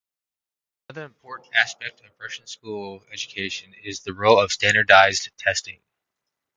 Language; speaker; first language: English; native; English